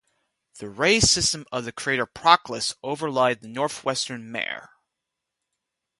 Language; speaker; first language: English; native; English